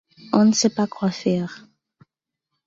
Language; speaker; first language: French; non-native, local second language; Haitian Creole